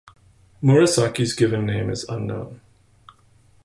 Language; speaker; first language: English; native; English